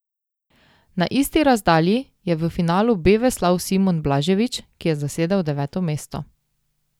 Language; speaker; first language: Slovenian; native; Slovenian